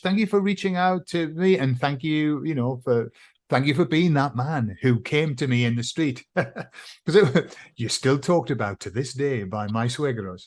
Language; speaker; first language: English; native; English